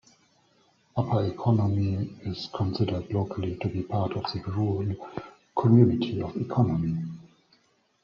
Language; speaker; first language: English; non-native, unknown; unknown